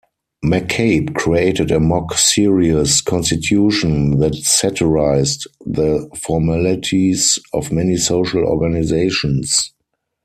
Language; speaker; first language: English; non-native, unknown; German